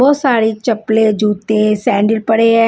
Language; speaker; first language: Hindi; non-native, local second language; Punjabi